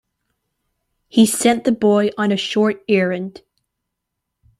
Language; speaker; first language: English; native; English